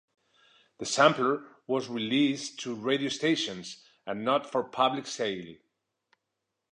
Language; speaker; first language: English; non-native, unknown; Spanish